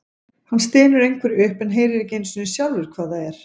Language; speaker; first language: Icelandic; native; Icelandic